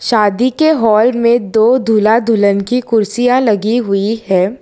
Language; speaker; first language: Hindi; non-native, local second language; Gujarati